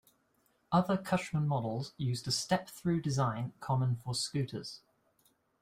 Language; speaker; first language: English; native; English